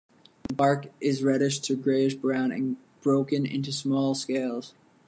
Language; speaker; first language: English; native; English